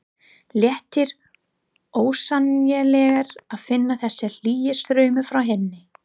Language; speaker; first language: Icelandic; non-native, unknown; English